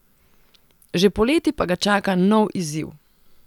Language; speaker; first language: Slovenian; non-native, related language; Serbian